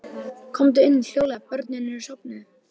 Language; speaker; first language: Icelandic; native; Icelandic